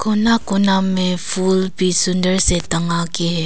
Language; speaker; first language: Hindi; non-native, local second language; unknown